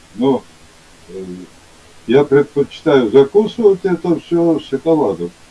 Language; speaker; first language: Russian; non-native, local second language; Georgian